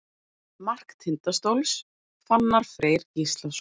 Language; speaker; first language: Icelandic; native; Icelandic